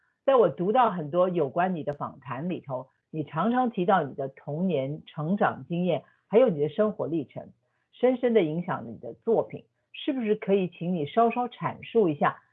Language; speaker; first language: Chinese; native; Chinese